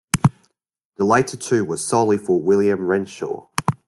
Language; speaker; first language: English; native; English